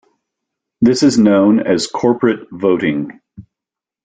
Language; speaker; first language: English; native; English